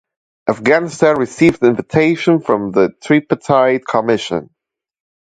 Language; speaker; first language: English; non-native, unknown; German